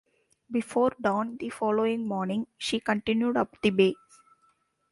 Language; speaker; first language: English; non-native, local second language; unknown